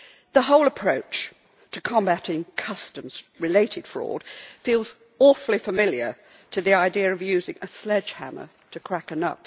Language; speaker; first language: English; native; English